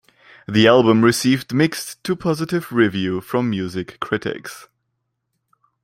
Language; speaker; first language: English; non-native, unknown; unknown